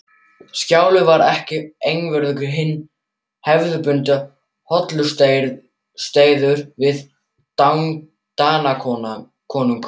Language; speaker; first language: Icelandic; non-native, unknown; German